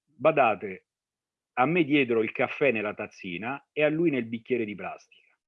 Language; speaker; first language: Italian; early bilingual, other home language; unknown